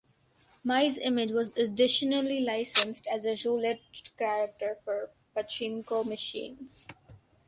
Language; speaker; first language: English; non-native, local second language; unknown